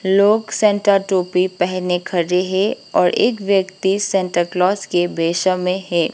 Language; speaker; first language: Hindi; non-native, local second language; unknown